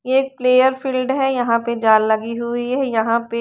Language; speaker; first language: Hindi; native; Hindi